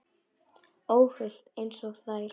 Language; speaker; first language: Icelandic; non-native, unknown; Polish